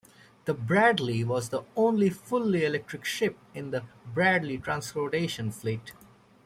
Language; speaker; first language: English; native; English